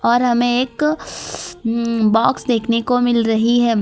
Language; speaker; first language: Hindi; non-native, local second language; Gujarati